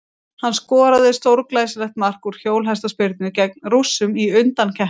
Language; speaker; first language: Icelandic; native; Icelandic